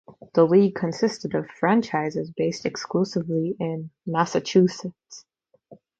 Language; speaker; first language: English; non-native, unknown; Russian